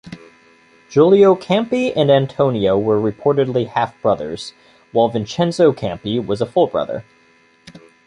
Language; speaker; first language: English; native; English